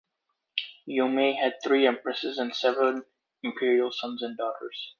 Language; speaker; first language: English; native; English